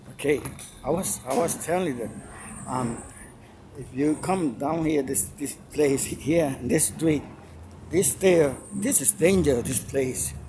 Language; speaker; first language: English; non-native, local second language; Spanish